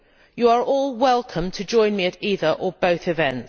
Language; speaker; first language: English; native; English